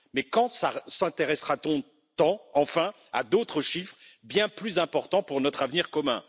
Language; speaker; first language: French; native; French